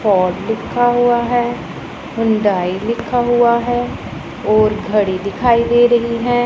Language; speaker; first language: Hindi; non-native, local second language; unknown